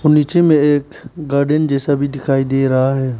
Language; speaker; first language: Hindi; early bilingual, other home language; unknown